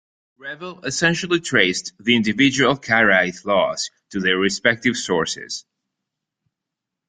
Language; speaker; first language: English; non-native, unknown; Italian